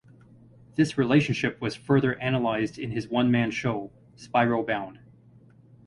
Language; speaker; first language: English; native; English